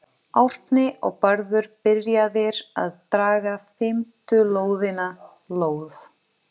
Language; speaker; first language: Icelandic; non-native, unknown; Portuguese